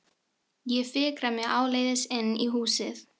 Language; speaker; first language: Icelandic; non-native, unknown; Filipino